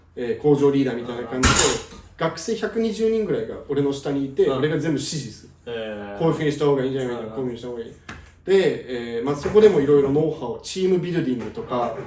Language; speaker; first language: Japanese; early bilingual, heritage; Japanese